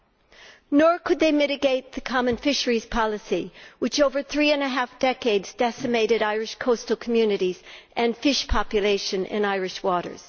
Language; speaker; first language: English; native; English